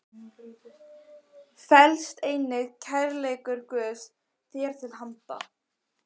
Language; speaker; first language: Icelandic; native; Icelandic